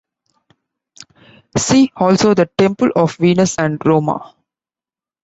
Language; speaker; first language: English; non-native, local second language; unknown